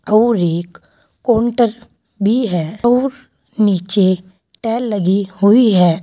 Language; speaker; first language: Hindi; native; Hindi